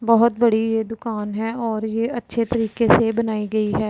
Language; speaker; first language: Hindi; non-native, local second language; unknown